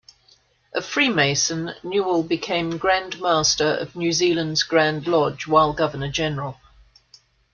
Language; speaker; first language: English; native; English